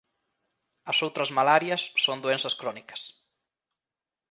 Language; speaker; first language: Galician; native; Galician